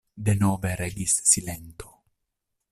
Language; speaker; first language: Esperanto; non-native, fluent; Italian